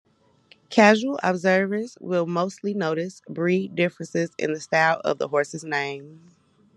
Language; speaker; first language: English; native; English